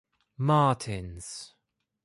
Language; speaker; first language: English; non-native, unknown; Greek